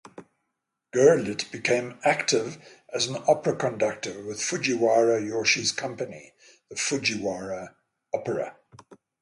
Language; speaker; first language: English; native; English